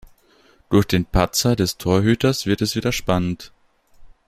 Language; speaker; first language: German; native; German